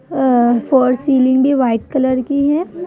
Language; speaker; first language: Hindi; native; Hindi